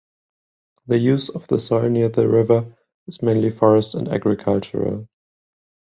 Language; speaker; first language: English; non-native, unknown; German